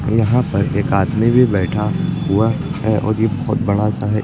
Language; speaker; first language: Hindi; native; Hindi